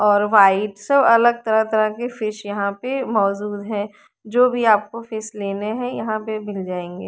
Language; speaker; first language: Hindi; native; Hindi